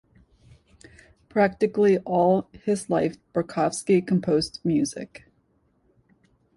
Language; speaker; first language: English; native; English